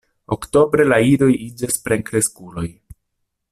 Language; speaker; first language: Esperanto; non-native, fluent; Italian